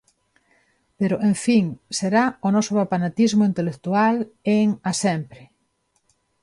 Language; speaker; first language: Galician; non-native, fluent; Spanish